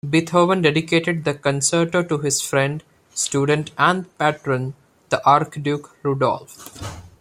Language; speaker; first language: English; non-native, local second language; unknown